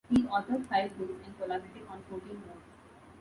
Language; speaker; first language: English; non-native, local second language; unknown